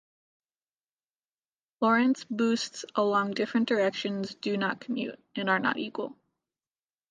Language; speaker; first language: English; native; English